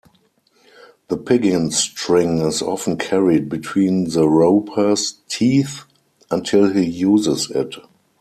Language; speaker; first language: English; non-native, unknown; German